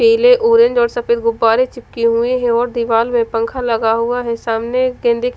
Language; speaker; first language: Hindi; non-native, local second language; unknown